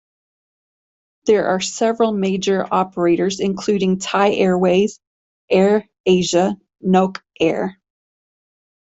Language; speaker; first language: English; native; English